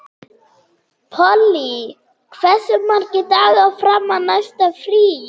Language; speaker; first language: Icelandic; non-native, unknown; German